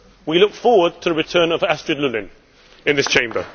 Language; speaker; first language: English; native; English